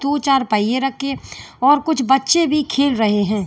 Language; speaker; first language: Hindi; native; Hindi